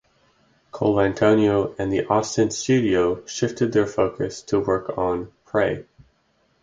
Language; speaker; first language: English; native; English